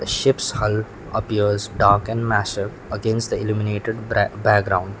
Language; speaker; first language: English; non-native, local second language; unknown